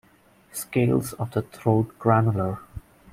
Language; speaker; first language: English; non-native, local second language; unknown